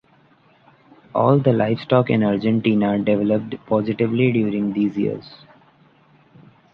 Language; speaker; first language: English; non-native, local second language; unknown